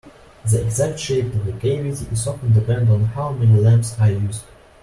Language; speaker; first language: English; non-native, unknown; Russian